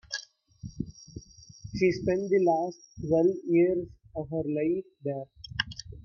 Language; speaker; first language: English; non-native, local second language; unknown